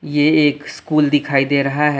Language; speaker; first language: Hindi; non-native, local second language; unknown